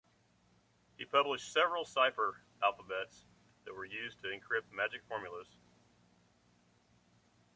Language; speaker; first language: English; native; English